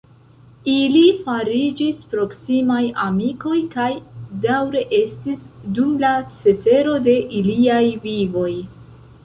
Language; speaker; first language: Esperanto; non-native, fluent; Central Kurdish